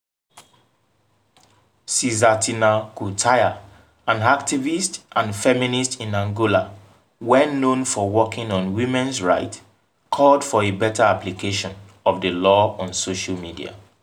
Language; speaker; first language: English; non-native, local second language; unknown